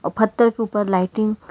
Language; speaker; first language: Hindi; non-native, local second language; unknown